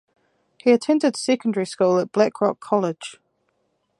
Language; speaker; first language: English; native; English